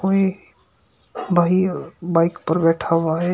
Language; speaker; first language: Hindi; native; Hindi